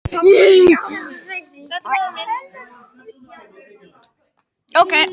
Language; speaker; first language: Icelandic; non-native, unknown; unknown